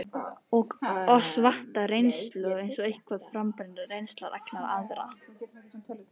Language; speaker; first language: Icelandic; native; Icelandic